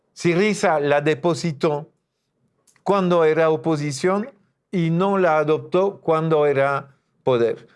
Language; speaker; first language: Spanish; non-native, fluent; French